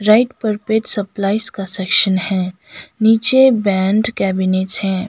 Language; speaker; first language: Hindi; non-native, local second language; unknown